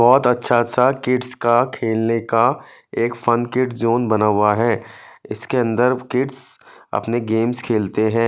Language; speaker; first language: Hindi; non-native, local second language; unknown